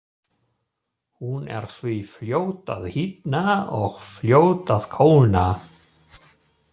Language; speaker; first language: Icelandic; non-native, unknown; German